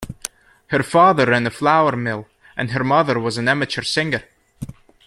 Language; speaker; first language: English; native; English